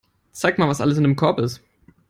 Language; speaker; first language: English; non-native, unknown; German